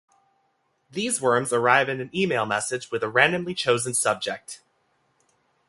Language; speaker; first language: English; native; English